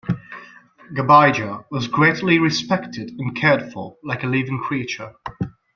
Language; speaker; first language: English; non-native, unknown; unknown